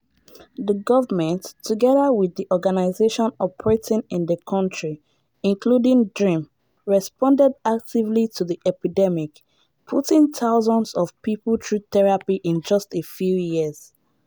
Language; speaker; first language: English; non-native, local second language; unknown